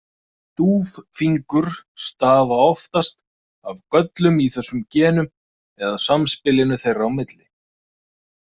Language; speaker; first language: Icelandic; native; Icelandic